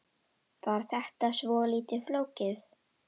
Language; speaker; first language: Icelandic; non-native, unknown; Indonesian